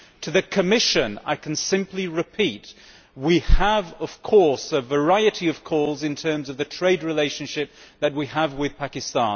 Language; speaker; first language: English; native; English